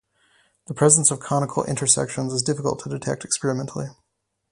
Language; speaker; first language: English; native; English